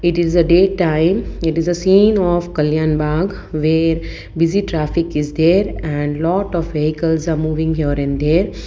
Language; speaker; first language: English; non-native, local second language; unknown